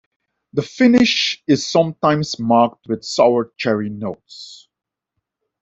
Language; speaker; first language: English; non-native, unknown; Dutch